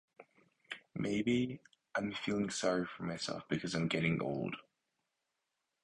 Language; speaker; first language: English; native; English